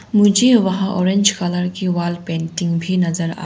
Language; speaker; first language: Hindi; non-native, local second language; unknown